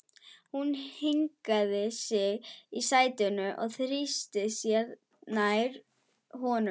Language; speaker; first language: Icelandic; non-native, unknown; German